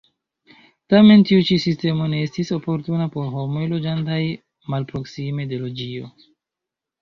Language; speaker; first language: Esperanto; non-native, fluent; Chinese